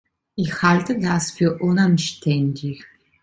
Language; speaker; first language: German; non-native, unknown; Italian